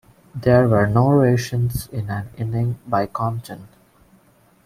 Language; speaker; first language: English; non-native, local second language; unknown